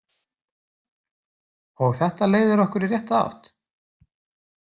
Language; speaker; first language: Icelandic; native; Icelandic